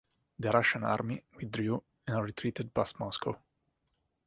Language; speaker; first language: English; non-native, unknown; Italian